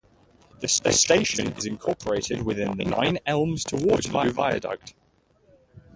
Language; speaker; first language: English; native; English